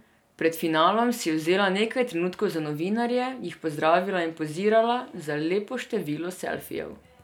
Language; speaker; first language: Slovenian; non-native, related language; Serbian